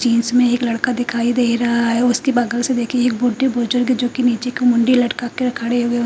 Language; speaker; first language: Hindi; non-native, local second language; Punjabi